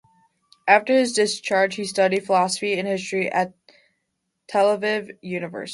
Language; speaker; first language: English; native; English